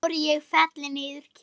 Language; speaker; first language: Icelandic; non-native, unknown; German